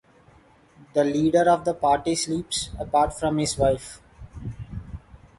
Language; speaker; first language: English; non-native, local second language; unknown